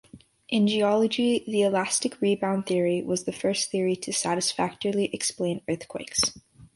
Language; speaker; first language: English; native; English